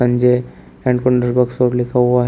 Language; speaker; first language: Hindi; native; Hindi